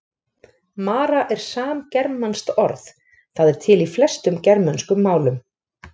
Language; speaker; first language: Icelandic; native; Icelandic